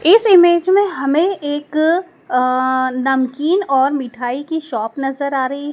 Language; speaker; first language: Hindi; native; Hindi